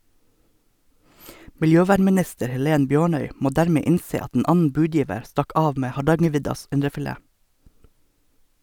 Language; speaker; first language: Norwegian; native; Norwegian